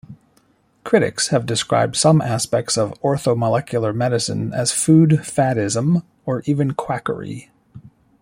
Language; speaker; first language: English; native; English